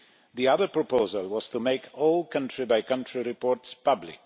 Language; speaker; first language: English; non-native, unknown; Polish